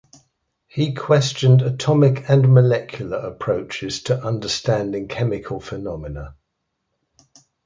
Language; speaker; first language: English; native; English